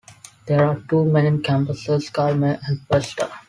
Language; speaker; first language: English; non-native, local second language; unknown